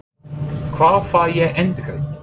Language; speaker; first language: Icelandic; non-native, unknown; English